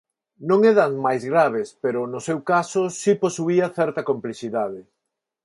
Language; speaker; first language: Galician; non-native, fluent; Spanish